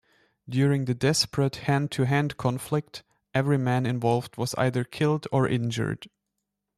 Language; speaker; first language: English; non-native, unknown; German